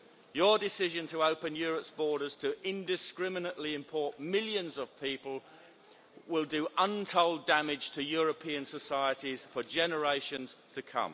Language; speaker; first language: English; native; English